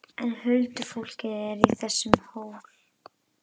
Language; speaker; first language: Icelandic; native; Icelandic